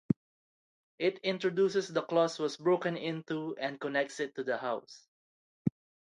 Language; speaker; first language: English; non-native, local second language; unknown